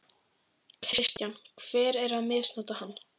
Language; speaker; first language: Icelandic; native; Icelandic